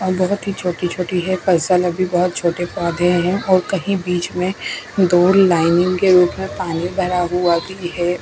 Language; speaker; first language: Hindi; non-native, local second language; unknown